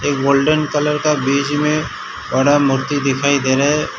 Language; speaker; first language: Hindi; non-native, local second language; Gujarati